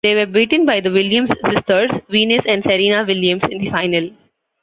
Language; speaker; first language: English; non-native, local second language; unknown